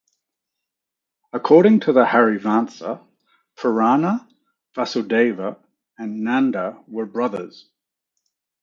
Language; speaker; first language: English; native; English